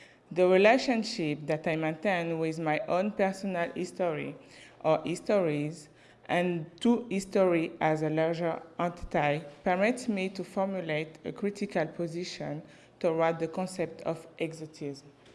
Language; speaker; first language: English; non-native, learner; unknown